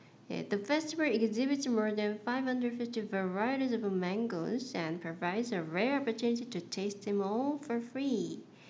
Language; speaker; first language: English; non-native, fluent; Korean